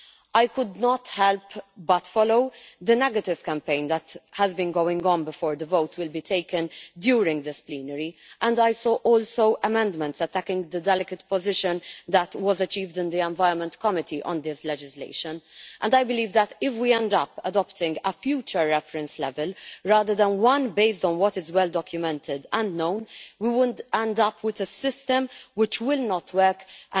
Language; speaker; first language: English; non-native, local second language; Maltese